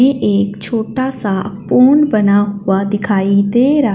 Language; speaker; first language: Hindi; non-native, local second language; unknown